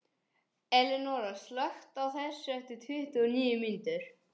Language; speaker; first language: Icelandic; non-native, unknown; English